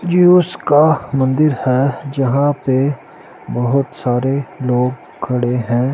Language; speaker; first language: Hindi; non-native, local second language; Punjabi